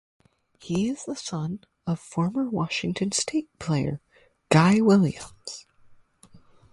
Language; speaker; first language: English; native; English